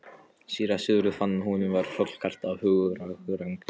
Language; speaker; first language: Icelandic; non-native, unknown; Polish